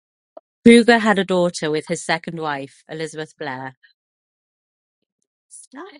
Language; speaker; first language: English; non-native, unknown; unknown